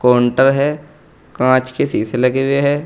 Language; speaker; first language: Hindi; native; Hindi